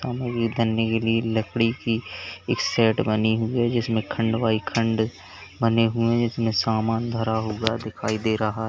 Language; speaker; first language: Hindi; native; Hindi